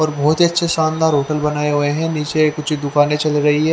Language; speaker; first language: Hindi; native; Hindi